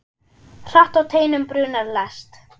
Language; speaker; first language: Icelandic; non-native, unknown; German